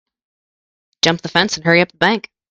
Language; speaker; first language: English; native; English